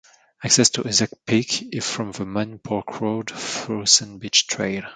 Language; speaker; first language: English; non-native, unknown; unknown